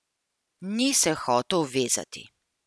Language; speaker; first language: Slovenian; native; Slovenian